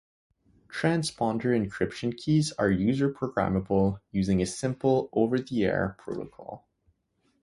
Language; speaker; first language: English; native; English